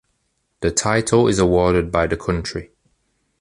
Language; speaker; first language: English; native; English